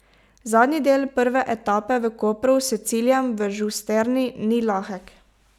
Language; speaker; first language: Slovenian; native; Slovenian